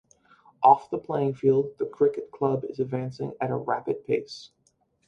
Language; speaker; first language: English; native; English